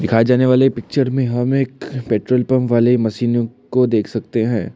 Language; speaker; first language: Hindi; non-native, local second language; Assamese